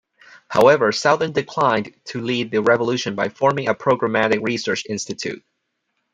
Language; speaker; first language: English; non-native, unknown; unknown